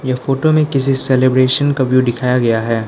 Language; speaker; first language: Hindi; non-native, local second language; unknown